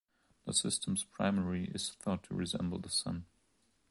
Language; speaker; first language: English; non-native, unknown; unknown